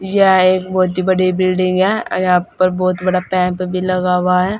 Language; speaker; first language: Hindi; native; Hindi